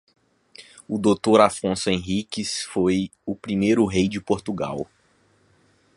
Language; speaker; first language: Portuguese; native; Portuguese